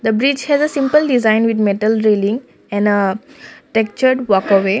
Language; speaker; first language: English; non-native, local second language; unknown